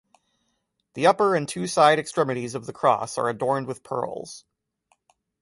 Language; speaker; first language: English; native; English